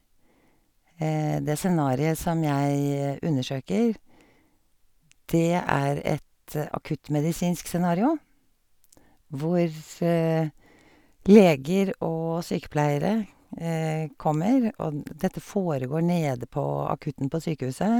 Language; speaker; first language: Norwegian; native; Norwegian